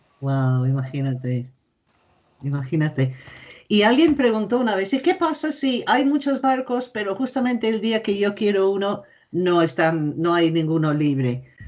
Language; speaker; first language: Spanish; native; Spanish